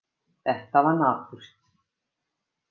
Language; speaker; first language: Icelandic; native; Icelandic